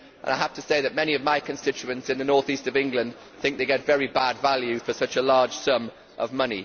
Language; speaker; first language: English; native; English